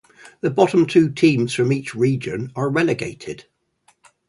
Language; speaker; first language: English; native; English